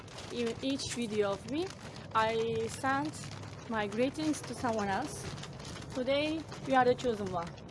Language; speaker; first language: English; non-native, learner; Turkish